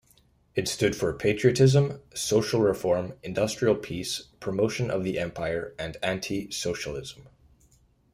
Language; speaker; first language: English; native; English